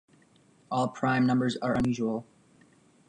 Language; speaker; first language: English; native; English